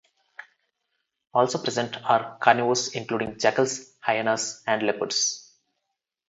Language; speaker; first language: English; non-native, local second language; Telugu